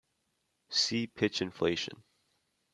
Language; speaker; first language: English; native; English